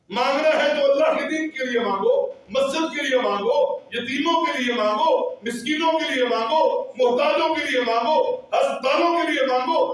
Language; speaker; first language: Urdu; non-native, local second language; Punjabi